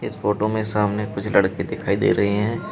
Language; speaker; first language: Hindi; native; Hindi